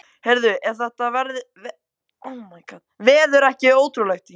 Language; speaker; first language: Icelandic; native; Icelandic